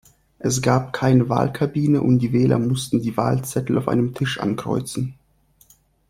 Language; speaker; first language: German; non-native, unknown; Russian